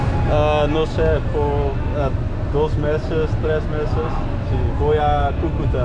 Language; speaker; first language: Spanish; non-native, learner; Dutch